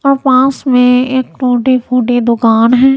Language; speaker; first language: Hindi; non-native, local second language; Punjabi